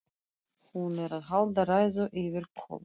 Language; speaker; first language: Icelandic; non-native, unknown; Russian